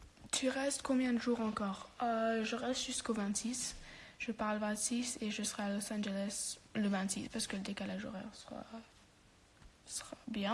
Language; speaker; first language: French; early bilingual, heritage; French